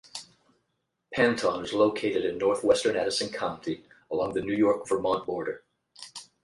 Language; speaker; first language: English; native; English